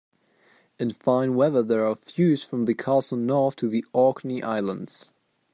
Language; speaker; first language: English; non-native, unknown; German